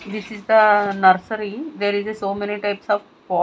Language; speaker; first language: English; non-native, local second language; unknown